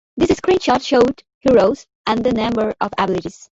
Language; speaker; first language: English; non-native, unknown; Bangla